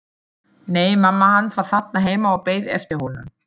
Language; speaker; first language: Icelandic; non-native, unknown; German